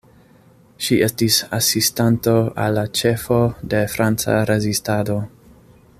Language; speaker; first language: Esperanto; non-native, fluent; English